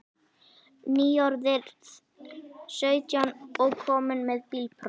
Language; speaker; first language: Icelandic; native; Icelandic